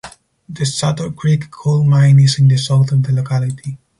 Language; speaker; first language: English; non-native, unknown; Spanish